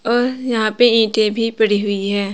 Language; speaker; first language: Hindi; native; Hindi